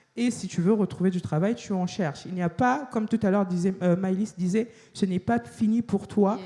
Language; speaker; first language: French; non-native, local second language; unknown